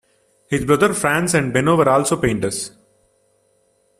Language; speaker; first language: English; non-native, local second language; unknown